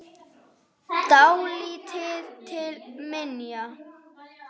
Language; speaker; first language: Icelandic; native; Icelandic